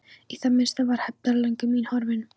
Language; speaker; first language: Icelandic; non-native, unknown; Polish